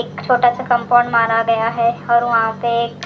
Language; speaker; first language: Hindi; native; Hindi